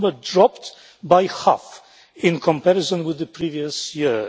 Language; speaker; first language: English; non-native, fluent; Polish